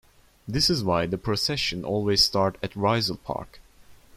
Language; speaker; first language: English; non-native, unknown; Turkish